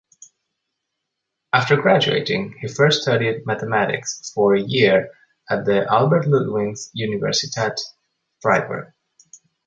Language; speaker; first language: English; native; English